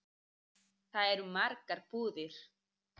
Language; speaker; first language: Icelandic; native; Icelandic